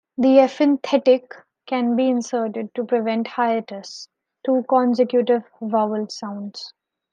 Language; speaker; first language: English; non-native, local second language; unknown